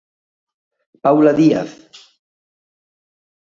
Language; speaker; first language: Galician; native; Galician